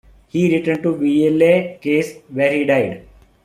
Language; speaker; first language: English; non-native, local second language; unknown